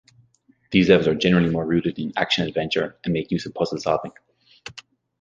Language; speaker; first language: English; native; English